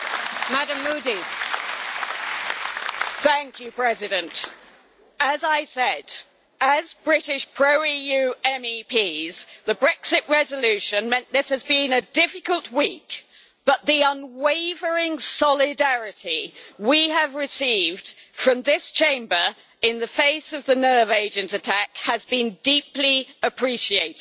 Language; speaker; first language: English; native; English